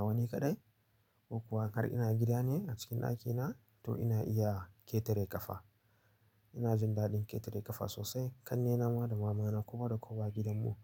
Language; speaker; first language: Hausa; native; Hausa